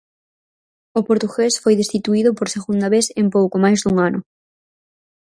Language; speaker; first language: Galician; native; Galician